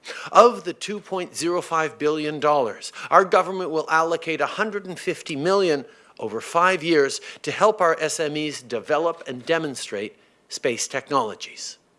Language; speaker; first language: English; early bilingual, other home language; French